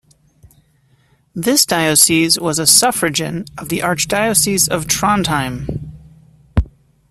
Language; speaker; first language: English; native; English